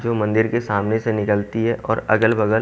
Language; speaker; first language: Hindi; native; Hindi